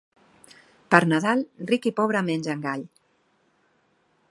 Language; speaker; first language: Catalan; non-native, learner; Spanish